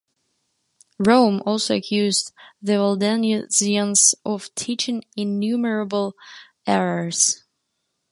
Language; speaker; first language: English; non-native, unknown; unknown